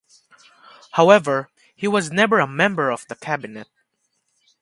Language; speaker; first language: English; non-native, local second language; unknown